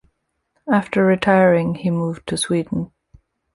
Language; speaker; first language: English; native; English